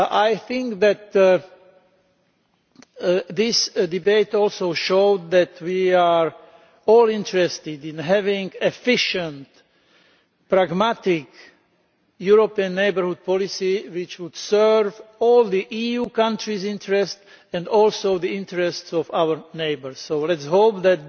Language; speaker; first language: English; non-native, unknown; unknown